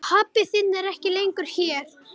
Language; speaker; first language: Icelandic; non-native, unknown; Romanian